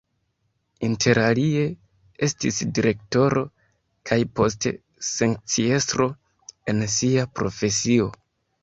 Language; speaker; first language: Esperanto; non-native, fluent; Kinyarwanda